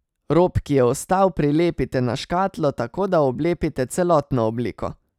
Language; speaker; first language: Slovenian; native; Slovenian